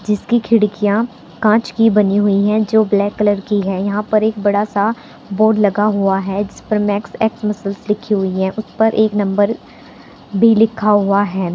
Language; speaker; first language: Hindi; native; Hindi